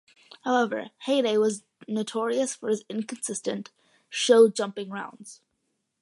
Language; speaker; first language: English; early bilingual, other home language; Malayalam